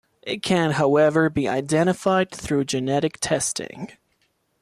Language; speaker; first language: English; non-native, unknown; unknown